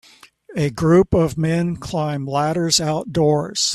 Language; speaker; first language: English; native; English